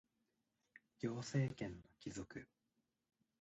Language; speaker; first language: Japanese; native; Japanese